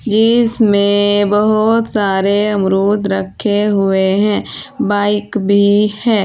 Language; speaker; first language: Hindi; native; Hindi